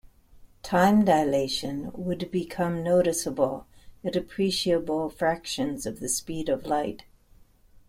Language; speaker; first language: English; native; English